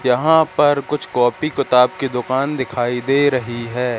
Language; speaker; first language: Hindi; native; Hindi